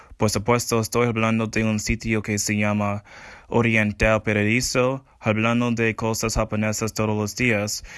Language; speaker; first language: Spanish; non-native, learner; English